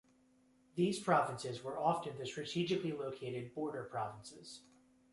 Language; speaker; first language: English; native; English